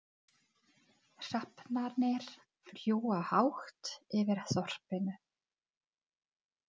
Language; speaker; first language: Icelandic; non-native, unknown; Czech